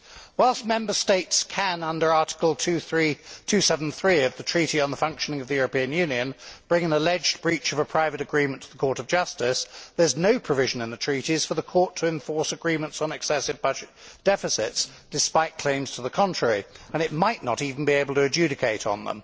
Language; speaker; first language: English; native; English